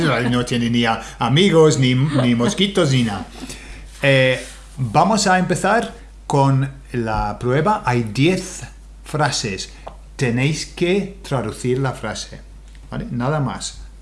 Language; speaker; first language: Spanish; non-native, fluent; English